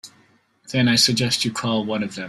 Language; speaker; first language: English; native; English